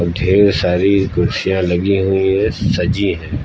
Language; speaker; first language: Hindi; native; Hindi